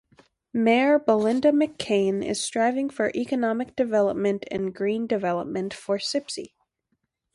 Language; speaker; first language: English; native; English